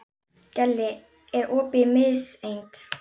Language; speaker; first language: Icelandic; native; Icelandic